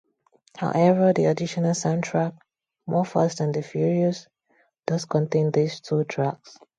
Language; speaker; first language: English; non-native, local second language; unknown